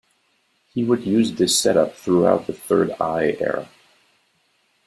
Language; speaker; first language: English; native; English